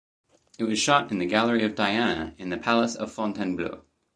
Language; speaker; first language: English; native; English